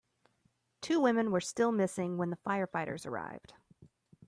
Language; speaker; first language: English; native; English